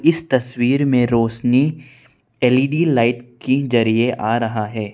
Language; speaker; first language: Hindi; non-native, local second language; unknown